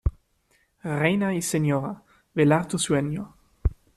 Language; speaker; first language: Spanish; non-native, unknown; German